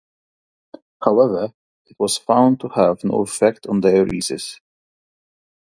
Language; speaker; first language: English; non-native, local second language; Maltese